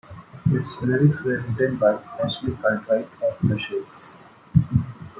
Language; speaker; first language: English; non-native, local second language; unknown